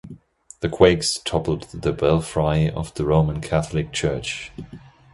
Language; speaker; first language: English; non-native, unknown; German